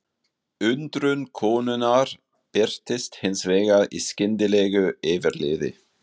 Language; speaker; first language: Icelandic; non-native, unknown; German